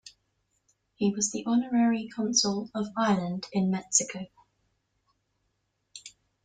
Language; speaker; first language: English; non-native, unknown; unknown